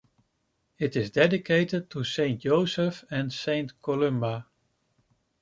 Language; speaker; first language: English; non-native, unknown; Dutch